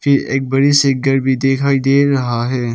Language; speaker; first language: Hindi; early bilingual, other home language; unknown